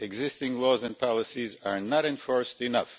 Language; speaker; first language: English; non-native, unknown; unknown